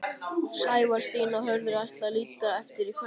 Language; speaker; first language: Icelandic; native; Icelandic